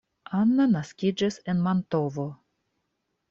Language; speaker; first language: Esperanto; non-native, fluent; Russian